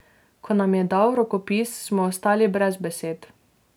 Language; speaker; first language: Slovenian; native; Slovenian